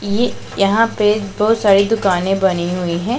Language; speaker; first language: Hindi; non-native, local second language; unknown